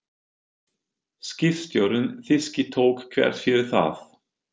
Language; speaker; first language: Icelandic; non-native, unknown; German